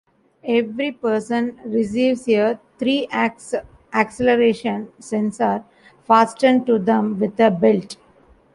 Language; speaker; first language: English; non-native, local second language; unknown